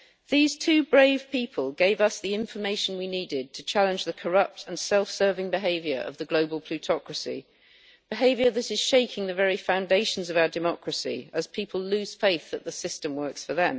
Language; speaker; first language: English; native; English